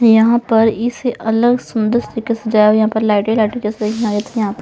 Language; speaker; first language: Hindi; non-native, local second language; Punjabi